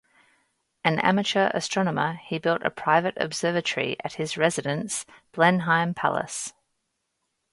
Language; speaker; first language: English; native; English